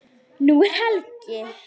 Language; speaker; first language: Icelandic; native; Icelandic